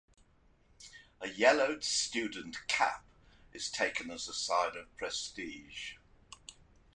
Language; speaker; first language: English; native; English